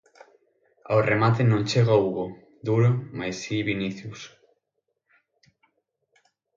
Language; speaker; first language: Galician; native; Galician